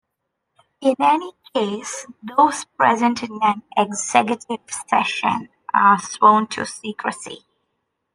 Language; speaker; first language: English; non-native, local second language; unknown